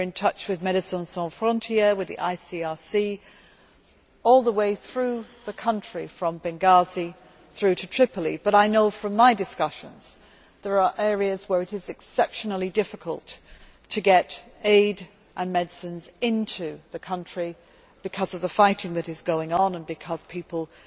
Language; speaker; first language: English; native; English